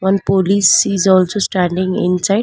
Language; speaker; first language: English; non-native, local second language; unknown